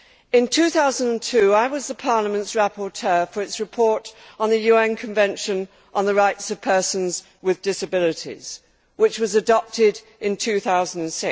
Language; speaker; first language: English; native; English